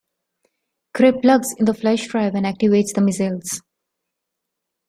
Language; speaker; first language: English; non-native, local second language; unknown